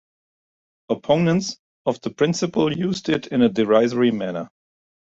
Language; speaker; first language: English; non-native, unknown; German